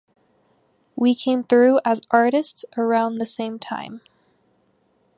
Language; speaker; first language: English; native; English